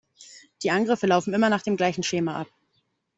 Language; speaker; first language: German; native; German